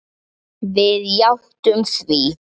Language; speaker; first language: Icelandic; native; Icelandic